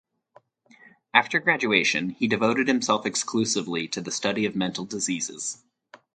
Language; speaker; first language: English; native; English